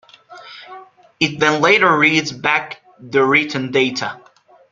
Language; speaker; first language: English; non-native, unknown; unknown